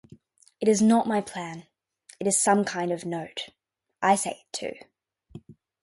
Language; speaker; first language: English; native; English